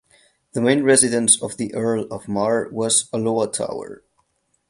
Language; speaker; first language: English; non-native, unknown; Catalan